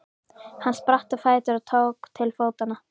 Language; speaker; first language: Icelandic; native; Icelandic